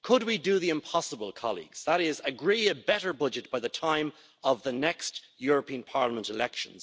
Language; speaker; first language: English; native; English